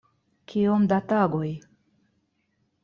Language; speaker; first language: Esperanto; non-native, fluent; Russian